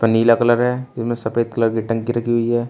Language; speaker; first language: Hindi; native; Hindi